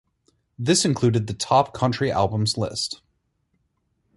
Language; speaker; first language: English; native; English